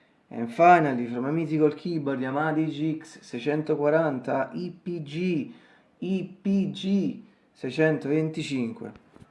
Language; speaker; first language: English; non-native, fluent; Italian